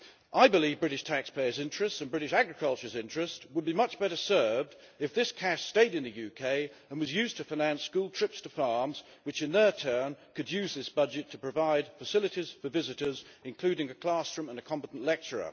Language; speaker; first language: English; native; English